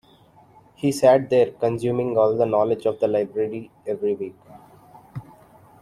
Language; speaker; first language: English; non-native, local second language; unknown